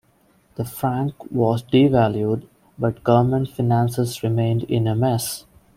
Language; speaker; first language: English; non-native, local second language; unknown